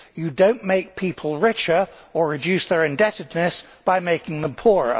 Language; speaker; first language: English; native; English